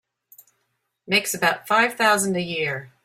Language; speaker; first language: English; native; English